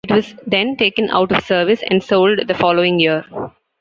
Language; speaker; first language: English; non-native, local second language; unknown